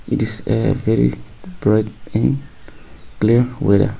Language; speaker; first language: English; non-native, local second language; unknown